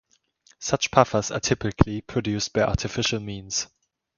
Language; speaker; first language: English; non-native, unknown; German